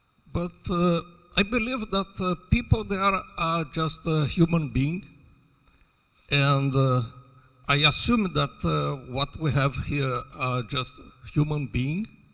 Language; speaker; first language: English; non-native, fluent; Portuguese